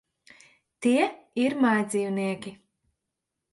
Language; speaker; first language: Latvian; native; Latvian